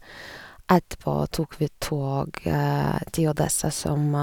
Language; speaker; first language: Norwegian; non-native, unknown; Lithuanian